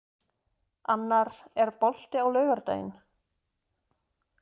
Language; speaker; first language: Icelandic; non-native, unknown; German